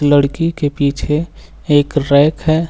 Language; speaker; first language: Hindi; native; Hindi